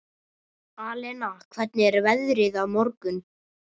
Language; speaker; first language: Icelandic; non-native, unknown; Russian